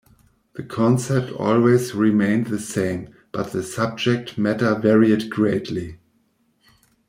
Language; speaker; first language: English; non-native, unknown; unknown